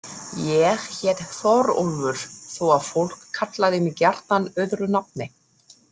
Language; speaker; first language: Icelandic; non-native, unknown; German